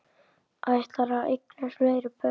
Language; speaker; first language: Icelandic; native; Icelandic